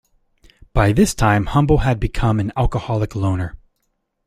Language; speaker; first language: English; native; English